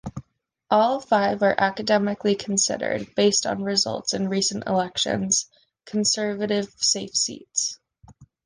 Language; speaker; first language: English; native; English